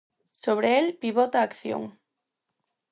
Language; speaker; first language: Galician; non-native, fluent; Spanish